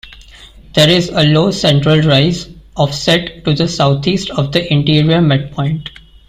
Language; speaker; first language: English; non-native, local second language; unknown